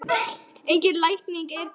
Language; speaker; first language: Icelandic; native; Icelandic